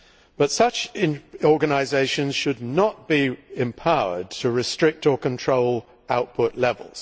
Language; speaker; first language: English; native; English